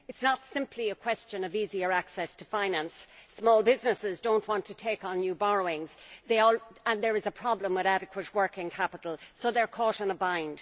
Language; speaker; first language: English; native; English